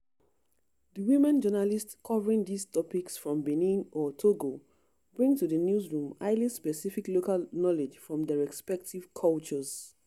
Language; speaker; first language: English; non-native, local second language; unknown